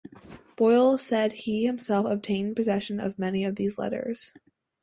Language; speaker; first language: English; native; English